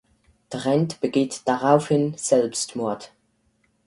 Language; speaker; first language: German; native; German